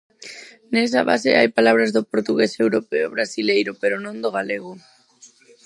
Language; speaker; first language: Galician; non-native, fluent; Spanish